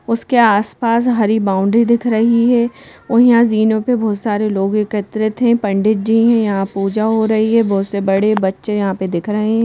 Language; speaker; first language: Hindi; native; Hindi